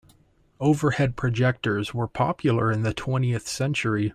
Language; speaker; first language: English; native; English